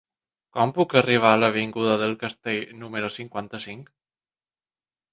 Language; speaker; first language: Catalan; non-native, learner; Spanish